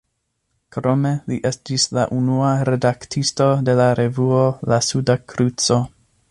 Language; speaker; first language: Esperanto; non-native, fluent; English